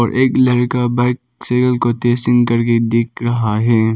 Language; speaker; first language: Hindi; non-native, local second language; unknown